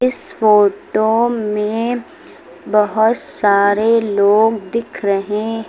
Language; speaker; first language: Hindi; native; Hindi